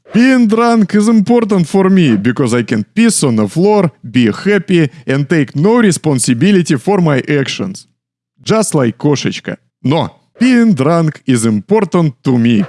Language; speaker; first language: English; non-native, fluent; Russian